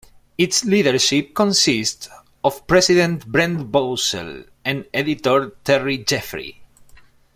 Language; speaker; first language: English; non-native, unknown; Spanish